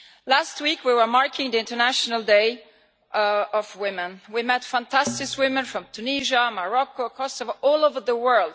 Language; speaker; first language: English; non-native, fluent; Italian